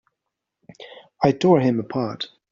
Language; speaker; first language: English; native; English